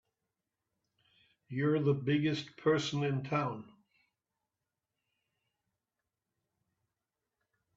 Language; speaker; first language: English; native; English